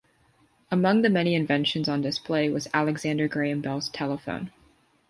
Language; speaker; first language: English; non-native, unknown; German